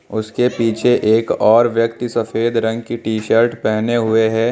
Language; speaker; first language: Hindi; native; Hindi